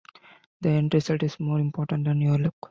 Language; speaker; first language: English; non-native, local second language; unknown